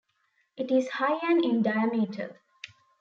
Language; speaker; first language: English; non-native, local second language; Tamil